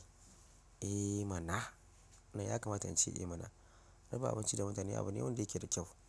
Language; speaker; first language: Hausa; non-native, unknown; Yoruba